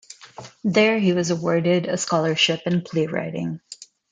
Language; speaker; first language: English; non-native, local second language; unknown